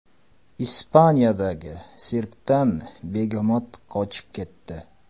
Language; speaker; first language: Uzbek; non-native, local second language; Kara-Kalpak